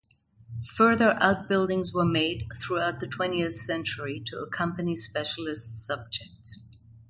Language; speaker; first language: English; non-native, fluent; German